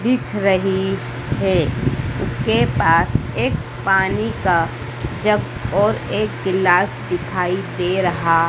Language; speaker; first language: Hindi; native; Hindi